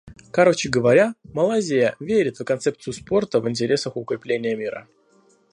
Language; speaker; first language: Russian; native; Russian